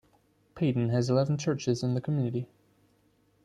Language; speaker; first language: English; non-native, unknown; German